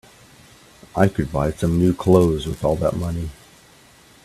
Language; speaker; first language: English; native; English